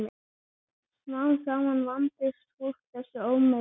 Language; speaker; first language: Icelandic; native; Icelandic